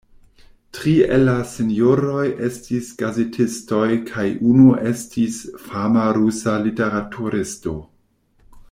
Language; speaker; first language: Esperanto; non-native, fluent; German